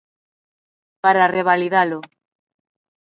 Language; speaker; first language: Galician; non-native, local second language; Spanish